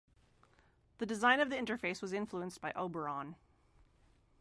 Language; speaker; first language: English; native; English